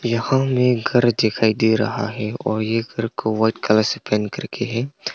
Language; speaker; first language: Hindi; non-native, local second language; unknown